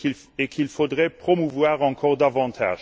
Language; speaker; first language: French; non-native, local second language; Luxembourgish